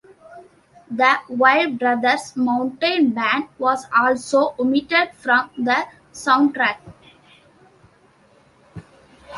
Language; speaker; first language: English; non-native, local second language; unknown